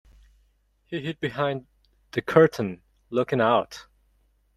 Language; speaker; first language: English; non-native, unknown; Mongolian